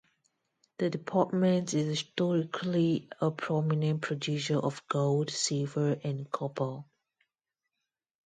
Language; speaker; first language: English; non-native, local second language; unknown